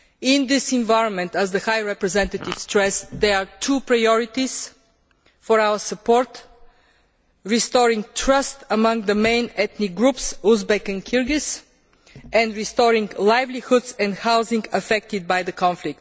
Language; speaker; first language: English; non-native, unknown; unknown